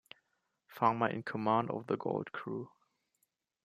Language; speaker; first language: English; non-native, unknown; German